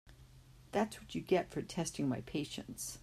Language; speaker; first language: English; native; English